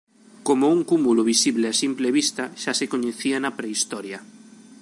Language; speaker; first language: Galician; native; Galician